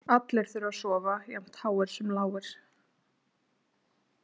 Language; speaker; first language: Icelandic; native; Icelandic